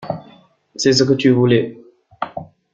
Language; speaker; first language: French; non-native, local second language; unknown